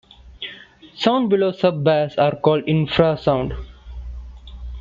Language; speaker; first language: English; non-native, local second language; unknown